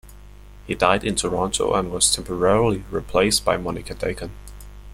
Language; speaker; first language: English; native; English